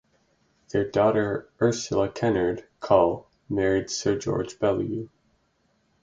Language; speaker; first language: English; native; English